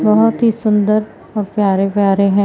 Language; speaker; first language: Hindi; native; Hindi